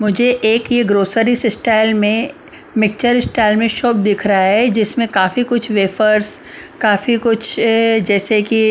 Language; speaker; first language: Hindi; non-native, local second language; Punjabi